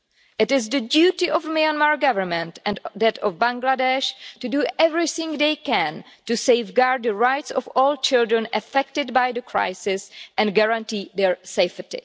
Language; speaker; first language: English; non-native, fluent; Czech